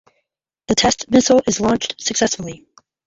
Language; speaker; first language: English; native; English